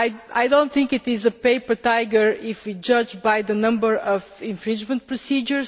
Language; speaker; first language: English; non-native, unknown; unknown